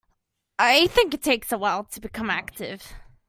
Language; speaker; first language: English; native; English